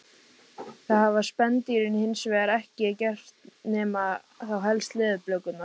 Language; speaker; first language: Icelandic; native; Icelandic